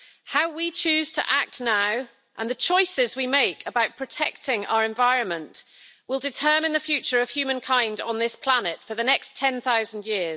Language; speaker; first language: English; native; English